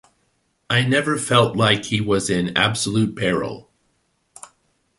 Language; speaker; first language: English; native; English